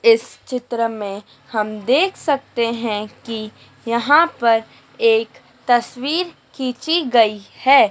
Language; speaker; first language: Hindi; native; Hindi